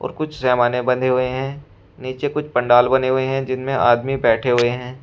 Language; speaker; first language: Hindi; native; Hindi